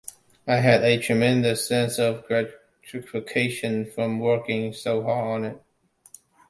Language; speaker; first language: English; non-native, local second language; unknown